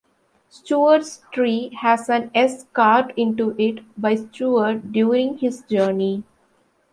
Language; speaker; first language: English; non-native, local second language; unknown